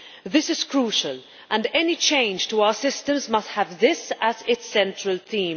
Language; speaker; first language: English; non-native, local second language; Maltese